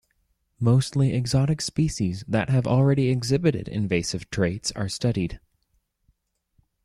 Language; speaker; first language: English; native; English